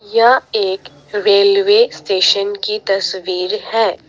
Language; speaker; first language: Hindi; non-native, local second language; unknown